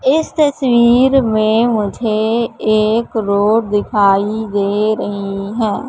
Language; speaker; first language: Hindi; native; Hindi